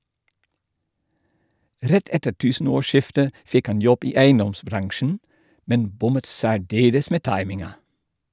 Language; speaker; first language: Norwegian; non-native, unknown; Dutch